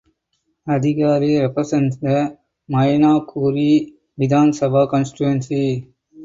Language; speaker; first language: English; non-native, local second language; Tamil